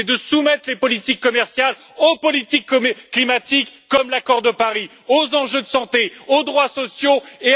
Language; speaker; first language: French; native; French